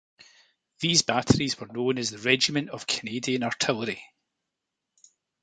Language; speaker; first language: English; native; English